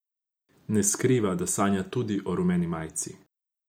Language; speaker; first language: Slovenian; non-native, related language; Croatian